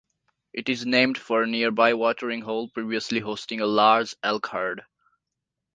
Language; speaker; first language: English; non-native, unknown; Nepali